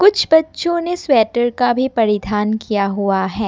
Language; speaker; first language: Hindi; non-native, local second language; Assamese